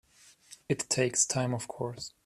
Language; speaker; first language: English; non-native, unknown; German